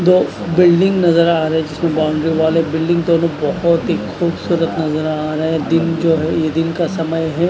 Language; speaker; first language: Hindi; non-native, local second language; Punjabi